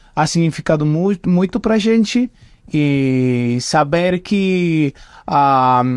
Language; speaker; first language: Portuguese; non-native, learner; Italian